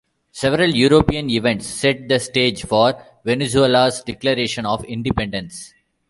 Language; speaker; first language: English; non-native, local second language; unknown